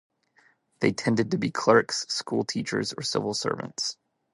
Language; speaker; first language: English; native; English